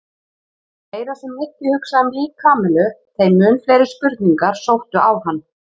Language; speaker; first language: Icelandic; native; Icelandic